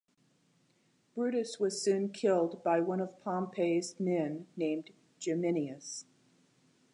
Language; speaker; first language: English; native; English